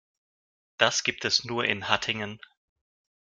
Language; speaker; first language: German; non-native, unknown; Russian